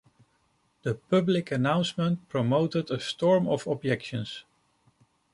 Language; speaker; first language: English; non-native, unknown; Dutch